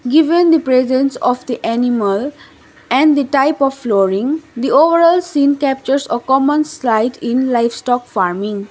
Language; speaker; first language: English; non-native, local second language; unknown